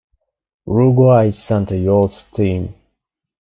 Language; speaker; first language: English; non-native, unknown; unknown